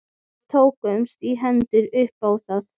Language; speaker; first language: Icelandic; native; Icelandic